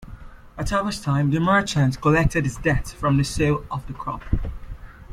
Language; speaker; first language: English; native; English